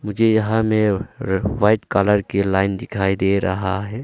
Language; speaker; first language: Hindi; early bilingual, other home language; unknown